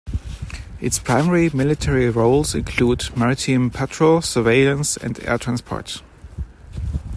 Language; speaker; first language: English; non-native, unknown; German